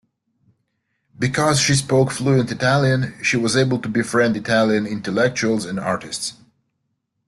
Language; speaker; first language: English; native; English